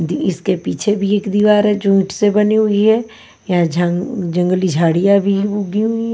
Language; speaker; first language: Hindi; non-native, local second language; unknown